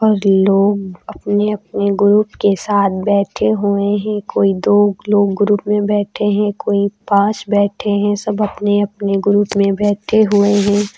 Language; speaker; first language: Hindi; native; Hindi